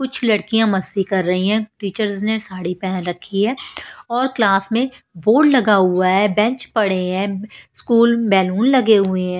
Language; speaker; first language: Hindi; non-native, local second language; Punjabi